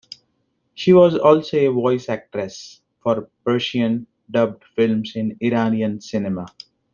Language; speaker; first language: English; non-native, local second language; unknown